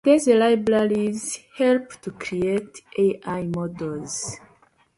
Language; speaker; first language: English; native; English